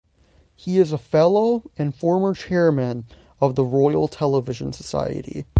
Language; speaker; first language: English; native; English